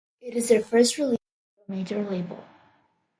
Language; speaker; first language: English; early bilingual, other home language; Malayalam